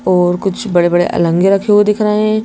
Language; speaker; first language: Hindi; native; Hindi